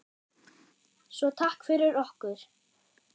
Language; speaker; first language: Icelandic; non-native, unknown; German